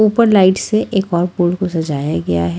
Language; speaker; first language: Hindi; native; Hindi